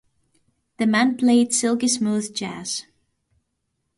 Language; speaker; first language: English; native; English